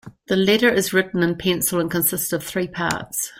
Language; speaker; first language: English; native; English